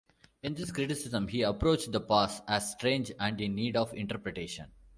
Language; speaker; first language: English; non-native, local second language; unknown